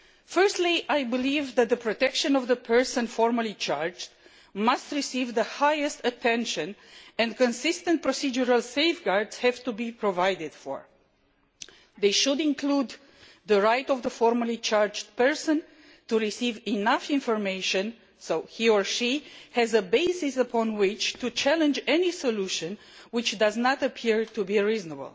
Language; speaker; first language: English; non-native, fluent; Romanian